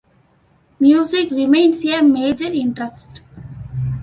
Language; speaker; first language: English; non-native, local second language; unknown